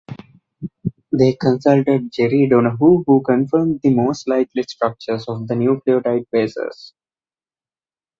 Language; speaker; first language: English; non-native, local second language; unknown